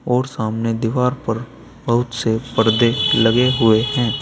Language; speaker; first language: Hindi; native; Hindi